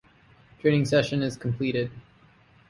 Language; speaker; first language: English; native; English